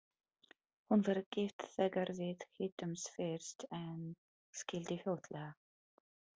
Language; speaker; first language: Icelandic; non-native, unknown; Polish